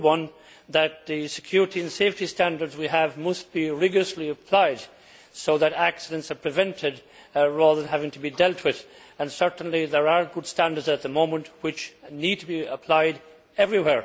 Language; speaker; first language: English; native; English